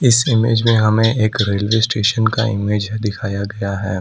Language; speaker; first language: Hindi; non-native, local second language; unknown